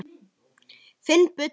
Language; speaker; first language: Icelandic; native; Icelandic